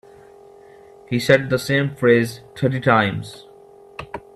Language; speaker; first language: English; non-native, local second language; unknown